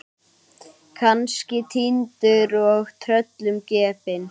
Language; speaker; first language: Icelandic; native; Icelandic